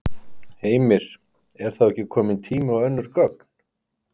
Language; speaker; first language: Icelandic; native; Icelandic